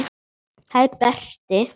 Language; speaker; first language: Icelandic; native; Icelandic